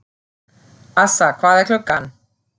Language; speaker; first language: Icelandic; non-native, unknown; German